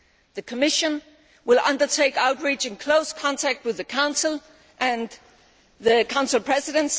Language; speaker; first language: English; non-native, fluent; Danish